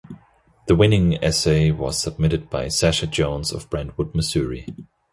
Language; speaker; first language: English; non-native, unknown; German